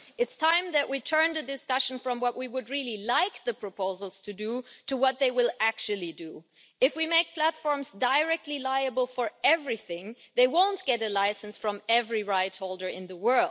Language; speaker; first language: English; non-native, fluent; German